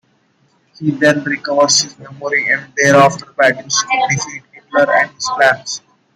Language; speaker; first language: English; non-native, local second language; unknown